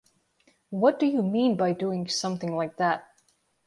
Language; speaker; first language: English; non-native, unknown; Latvian